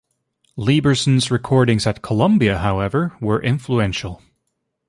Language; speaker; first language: English; native; English